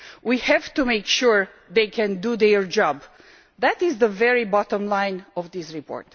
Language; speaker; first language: English; non-native, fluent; Romanian